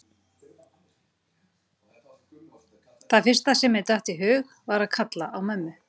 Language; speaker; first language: Icelandic; native; Icelandic